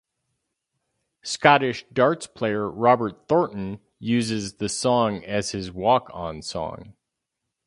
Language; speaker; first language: English; native; English